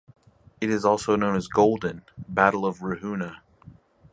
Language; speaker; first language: English; native; English